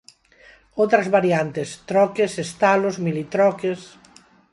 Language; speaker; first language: Galician; non-native, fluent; Spanish